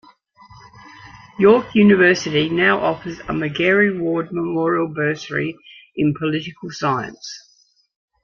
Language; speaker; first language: English; native; English